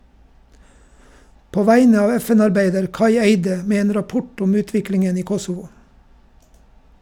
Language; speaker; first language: Norwegian; native; Norwegian